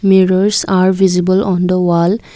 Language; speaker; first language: English; non-native, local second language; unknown